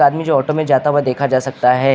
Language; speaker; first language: Hindi; native; Hindi